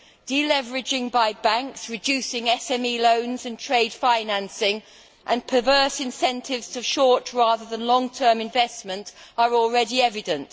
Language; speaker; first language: English; native; English